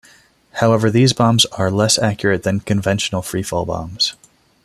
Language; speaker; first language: English; non-native, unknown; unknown